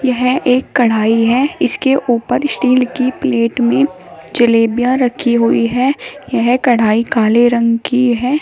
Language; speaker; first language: Hindi; native; Hindi